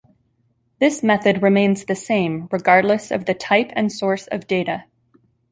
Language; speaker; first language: English; native; English